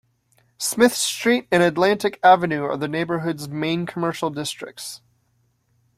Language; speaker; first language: English; native; English